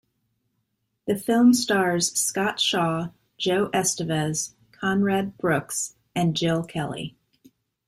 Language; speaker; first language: English; native; English